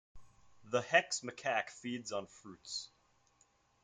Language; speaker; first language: English; native; English